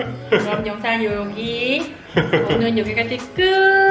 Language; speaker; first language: Korean; non-native, learner; Vietnamese